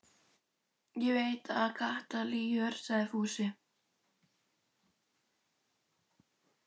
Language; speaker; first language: Icelandic; native; Icelandic